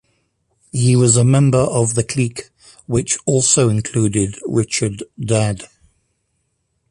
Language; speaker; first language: English; native; English